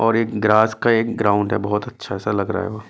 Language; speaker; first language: Hindi; native; Hindi